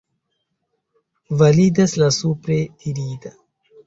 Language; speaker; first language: Esperanto; non-native, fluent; Chinese